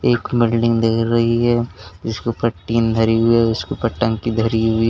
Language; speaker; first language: Hindi; native; Hindi